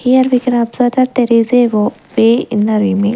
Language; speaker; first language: English; non-native, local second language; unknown